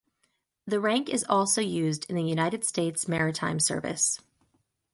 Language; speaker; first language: English; native; English